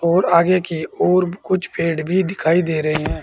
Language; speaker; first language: Hindi; native; Hindi